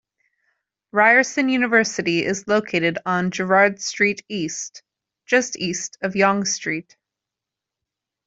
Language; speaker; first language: English; native; English